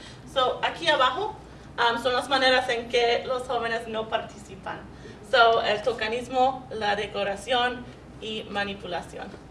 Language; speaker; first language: Spanish; non-native, learner; English